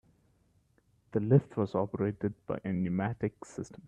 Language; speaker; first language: English; non-native, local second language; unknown